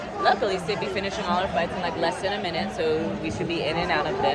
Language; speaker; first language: English; native; English